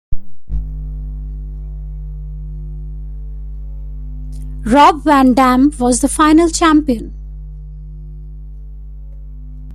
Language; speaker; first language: English; non-native, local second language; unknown